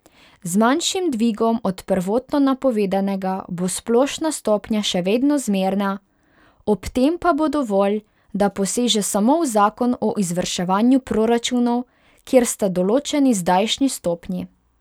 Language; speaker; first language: Slovenian; non-native, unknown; Hungarian